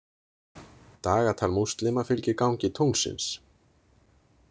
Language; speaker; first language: Icelandic; native; Icelandic